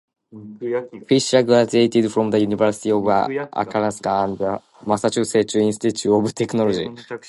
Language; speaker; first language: English; non-native, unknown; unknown